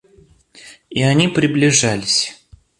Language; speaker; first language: Russian; native; Russian